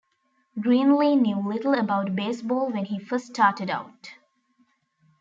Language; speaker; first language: English; non-native, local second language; Tamil